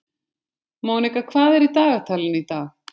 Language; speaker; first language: Icelandic; native; Icelandic